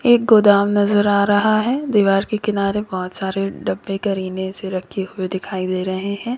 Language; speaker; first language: Hindi; native; Hindi